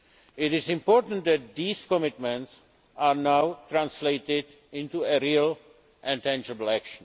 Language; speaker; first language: English; non-native, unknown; Czech